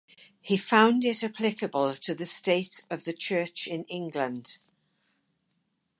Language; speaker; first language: English; native; English